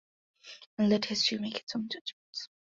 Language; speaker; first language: English; non-native, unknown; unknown